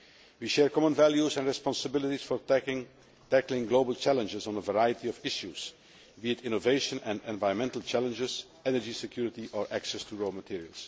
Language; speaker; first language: English; non-native, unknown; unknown